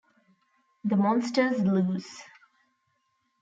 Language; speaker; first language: English; non-native, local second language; Tamil